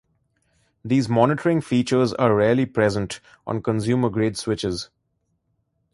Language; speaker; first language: English; non-native, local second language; Bangla